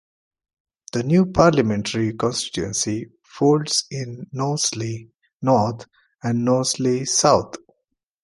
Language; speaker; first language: English; non-native, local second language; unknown